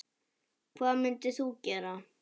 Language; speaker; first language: Icelandic; native; Icelandic